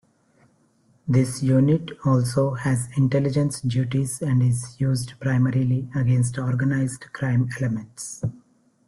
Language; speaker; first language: English; non-native, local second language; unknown